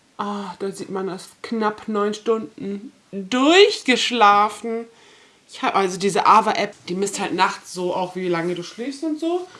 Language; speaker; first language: German; early bilingual, other home language; Turkish